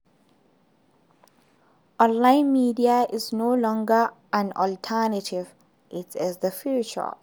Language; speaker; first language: English; non-native, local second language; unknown